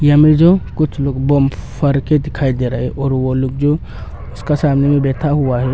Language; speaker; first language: Hindi; non-native, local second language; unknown